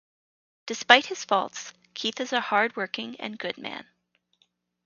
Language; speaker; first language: English; native; English